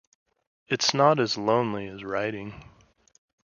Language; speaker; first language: English; native; English